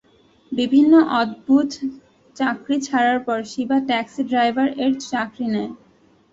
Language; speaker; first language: Bangla; native; Bangla